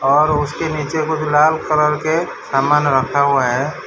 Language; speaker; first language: Hindi; non-native, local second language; Gujarati